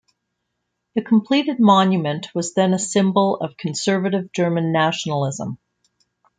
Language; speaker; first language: English; native; English